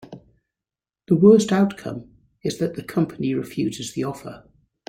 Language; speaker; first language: English; native; English